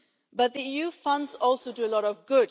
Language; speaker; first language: English; non-native, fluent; German